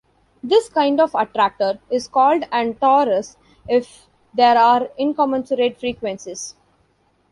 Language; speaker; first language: English; non-native, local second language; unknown